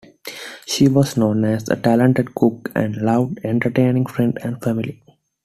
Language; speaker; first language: English; non-native, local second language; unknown